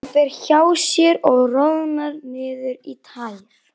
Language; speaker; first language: Icelandic; non-native, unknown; Chinese